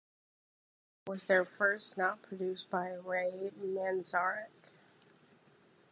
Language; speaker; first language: English; native; English